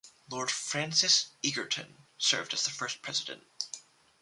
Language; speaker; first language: English; native; English